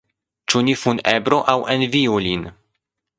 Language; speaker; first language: Esperanto; non-native, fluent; Polish